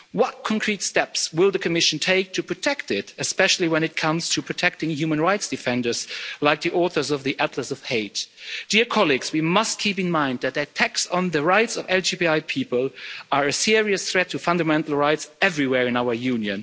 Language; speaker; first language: English; non-native, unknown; Luxembourgish